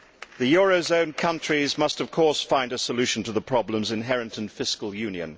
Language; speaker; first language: English; native; English